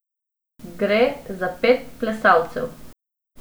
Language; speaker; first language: Slovenian; non-native, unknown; Macedonian